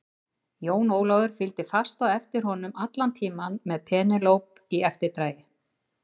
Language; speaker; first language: Icelandic; native; Icelandic